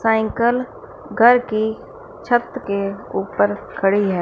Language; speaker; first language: Hindi; non-native, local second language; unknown